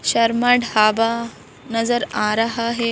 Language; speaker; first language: Hindi; native; Hindi